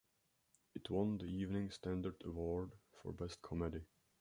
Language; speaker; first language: English; non-native, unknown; Czech